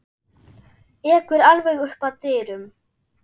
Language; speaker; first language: Icelandic; non-native, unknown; German